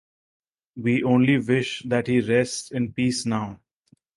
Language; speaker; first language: English; non-native, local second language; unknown